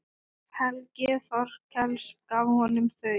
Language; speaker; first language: Icelandic; non-native, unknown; Thai